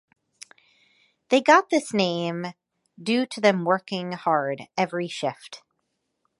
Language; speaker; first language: English; native; English